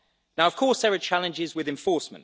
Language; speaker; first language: English; native; English